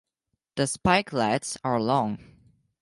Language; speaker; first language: English; non-native, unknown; French